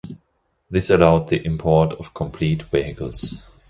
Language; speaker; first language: English; non-native, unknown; German